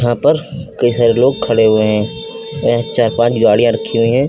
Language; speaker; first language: Hindi; native; Hindi